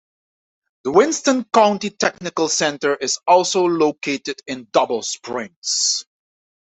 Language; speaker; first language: English; non-native, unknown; Dutch